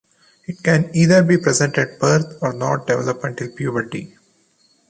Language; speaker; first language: English; non-native, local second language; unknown